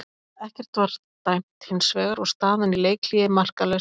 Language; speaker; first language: Icelandic; native; Icelandic